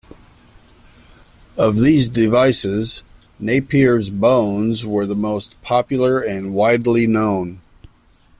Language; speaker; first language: English; native; English